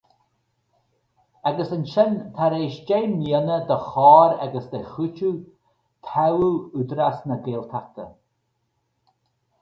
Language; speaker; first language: Irish; native; Irish